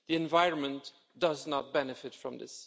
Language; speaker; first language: English; non-native, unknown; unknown